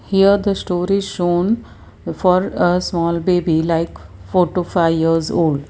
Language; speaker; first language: English; non-native, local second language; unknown